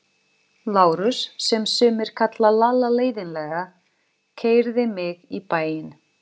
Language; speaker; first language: Icelandic; non-native, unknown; Portuguese